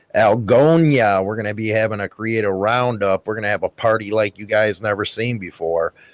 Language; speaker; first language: English; native; English